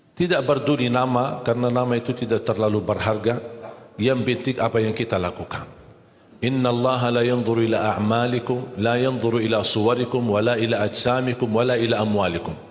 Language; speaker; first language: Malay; non-native, fluent; Arabic